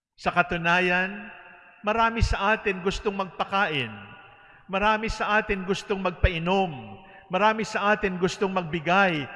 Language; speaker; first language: Filipino; native; Filipino